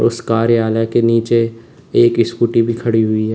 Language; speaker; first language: Hindi; native; Hindi